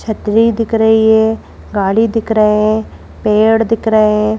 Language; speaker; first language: Hindi; native; Hindi